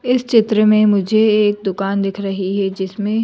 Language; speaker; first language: Hindi; native; Hindi